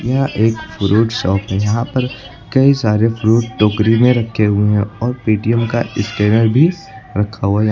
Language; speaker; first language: Hindi; native; Hindi